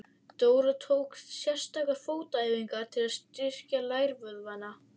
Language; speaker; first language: Icelandic; native; Icelandic